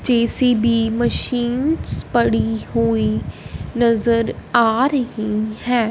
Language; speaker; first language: Hindi; non-native, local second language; Punjabi